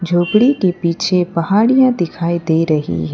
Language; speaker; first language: Hindi; non-native, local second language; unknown